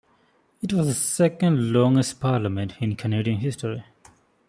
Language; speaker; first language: English; non-native, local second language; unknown